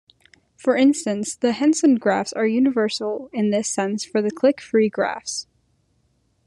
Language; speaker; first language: English; native; English